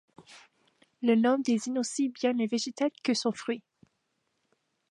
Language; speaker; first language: French; native; French